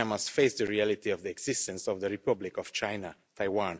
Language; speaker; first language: English; non-native, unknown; Romanian